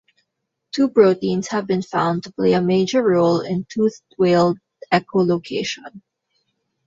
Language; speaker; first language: English; non-native, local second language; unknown